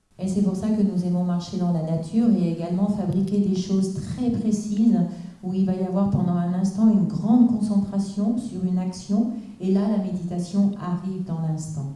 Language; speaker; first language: French; native; French